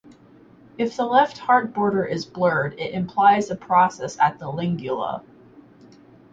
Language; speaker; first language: English; native; English